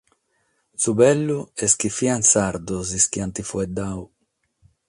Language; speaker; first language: Sardinian; non-native, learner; Catalan